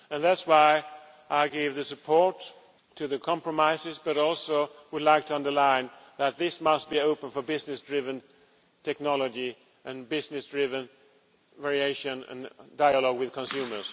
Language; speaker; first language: English; non-native, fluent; Swedish